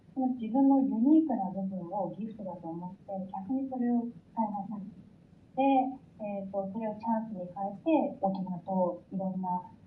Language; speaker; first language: Japanese; native; Japanese